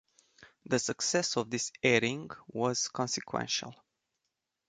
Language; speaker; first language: English; non-native, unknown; Romanian